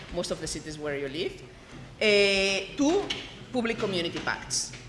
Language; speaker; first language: English; non-native, fluent; Spanish